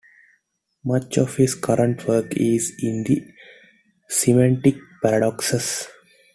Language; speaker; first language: English; non-native, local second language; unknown